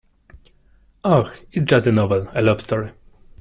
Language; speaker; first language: English; non-native, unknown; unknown